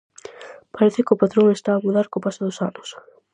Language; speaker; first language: Galician; native; Galician